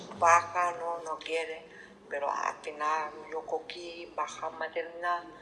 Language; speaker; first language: Spanish; non-native, learner; Lithuanian